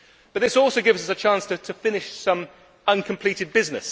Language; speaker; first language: English; native; English